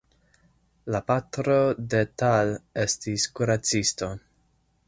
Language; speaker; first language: Esperanto; non-native, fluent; English